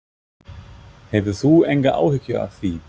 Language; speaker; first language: Icelandic; non-native, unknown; German